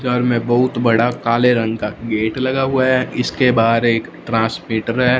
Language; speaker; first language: Hindi; non-native, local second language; Punjabi